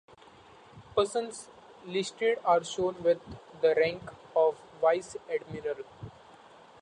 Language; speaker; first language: English; non-native, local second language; Marathi